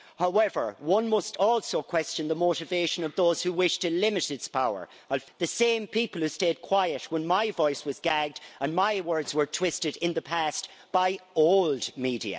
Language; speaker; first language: English; native; English